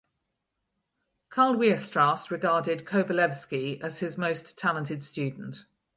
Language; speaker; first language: English; native; English